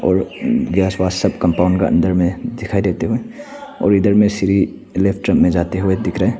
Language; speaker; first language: Hindi; non-native, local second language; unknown